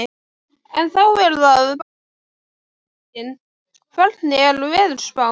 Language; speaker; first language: Icelandic; native; Icelandic